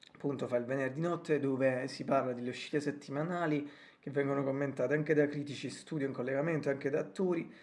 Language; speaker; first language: Italian; native; Italian